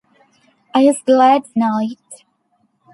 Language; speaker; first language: English; non-native, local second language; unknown